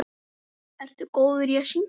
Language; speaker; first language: Icelandic; native; Icelandic